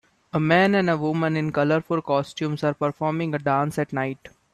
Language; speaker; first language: English; non-native, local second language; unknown